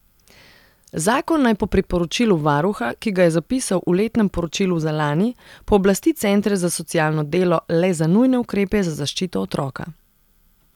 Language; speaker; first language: Slovenian; non-native, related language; Serbian